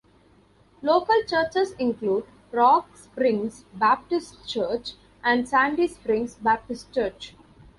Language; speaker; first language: English; non-native, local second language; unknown